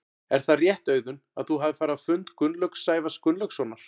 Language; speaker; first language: Icelandic; native; Icelandic